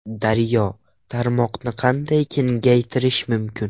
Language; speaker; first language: Uzbek; non-native, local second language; Russian